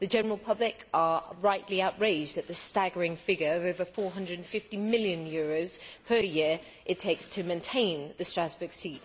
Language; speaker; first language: English; native; English